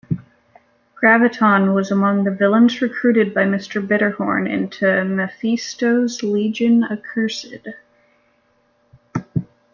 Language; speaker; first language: English; native; English